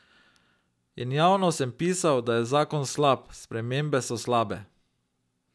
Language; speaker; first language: Slovenian; native; Slovenian